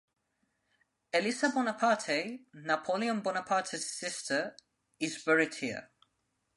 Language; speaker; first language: English; non-native, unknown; Spanish